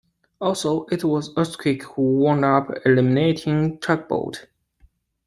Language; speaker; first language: English; non-native, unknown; Chinese